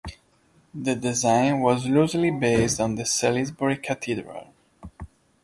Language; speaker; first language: English; non-native, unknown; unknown